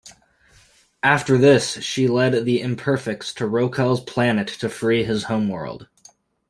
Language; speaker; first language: English; native; English